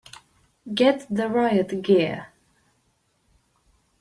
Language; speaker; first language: English; native; English